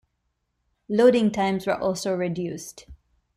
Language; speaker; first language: English; non-native, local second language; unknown